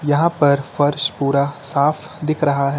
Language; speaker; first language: Hindi; native; Hindi